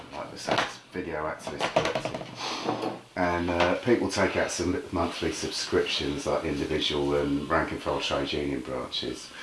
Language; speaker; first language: English; native; English